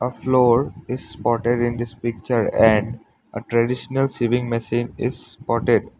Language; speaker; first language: English; non-native, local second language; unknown